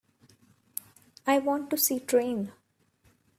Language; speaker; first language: English; non-native, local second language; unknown